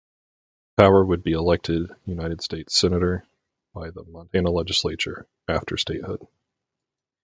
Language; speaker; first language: English; native; English